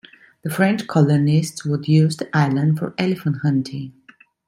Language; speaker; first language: English; non-native, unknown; Italian